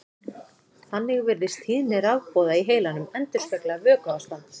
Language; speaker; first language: Icelandic; native; Icelandic